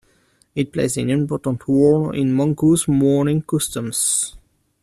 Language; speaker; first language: English; non-native, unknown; French